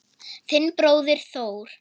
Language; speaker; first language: Icelandic; non-native, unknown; German